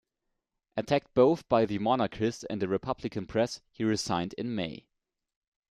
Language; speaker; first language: English; non-native, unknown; German